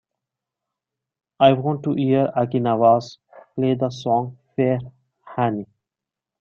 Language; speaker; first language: English; non-native, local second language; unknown